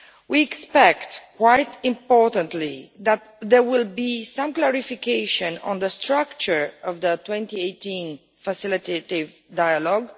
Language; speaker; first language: English; non-native, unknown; Romanian